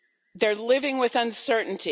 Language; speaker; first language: English; native; English